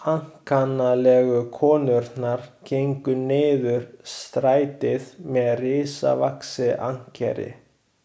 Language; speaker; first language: Icelandic; non-native, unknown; Chinese